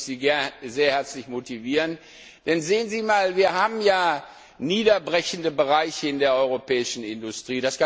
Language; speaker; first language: German; non-native, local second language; Luxembourgish